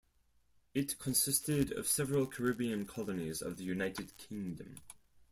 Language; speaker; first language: English; non-native, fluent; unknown